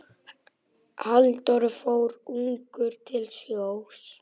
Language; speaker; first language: Icelandic; native; Icelandic